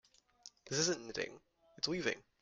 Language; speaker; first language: English; native; English